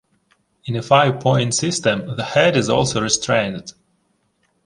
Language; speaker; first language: English; non-native, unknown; Ukrainian